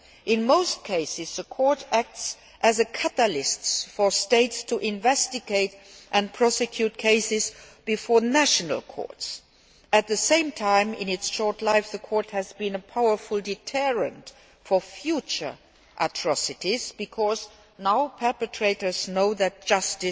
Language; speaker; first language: English; non-native, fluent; Luxembourgish